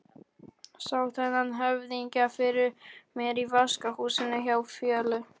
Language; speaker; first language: Icelandic; non-native, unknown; Polish